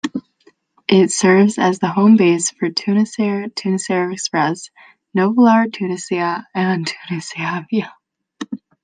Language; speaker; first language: English; native; English